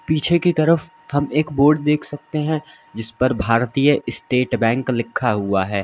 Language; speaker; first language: Hindi; native; Hindi